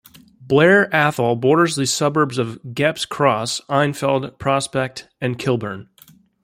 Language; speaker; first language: English; native; English